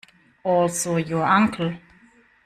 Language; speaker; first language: English; non-native, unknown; German